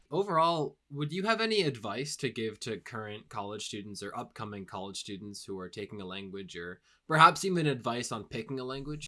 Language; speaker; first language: English; native; English